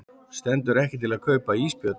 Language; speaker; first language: Icelandic; native; Icelandic